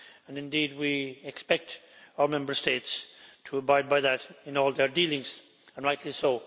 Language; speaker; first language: English; native; English